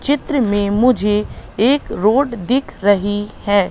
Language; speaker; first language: Hindi; native; Hindi